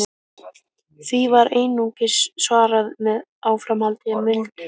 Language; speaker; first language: Icelandic; native; Icelandic